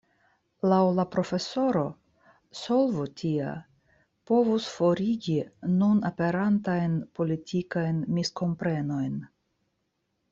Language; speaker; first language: Esperanto; non-native, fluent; Russian